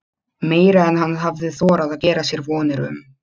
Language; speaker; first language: Icelandic; non-native, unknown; Polish